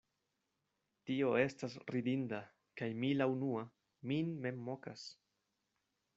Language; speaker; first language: Esperanto; non-native, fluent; Spanish